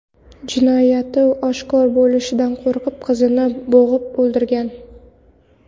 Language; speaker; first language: Uzbek; non-native, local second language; Kara-Kalpak